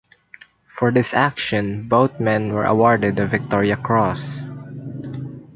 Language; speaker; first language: English; non-native, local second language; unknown